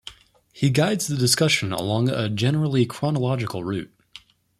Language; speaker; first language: English; native; English